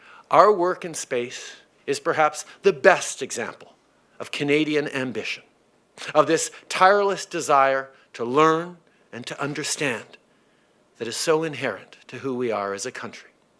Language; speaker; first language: English; early bilingual, other home language; French